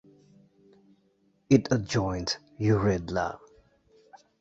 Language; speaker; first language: English; native; English